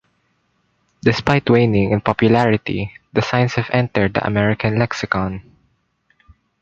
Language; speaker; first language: English; non-native, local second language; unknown